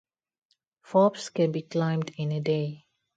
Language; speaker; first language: English; non-native, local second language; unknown